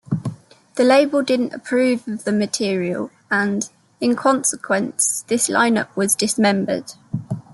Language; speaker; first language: English; native; English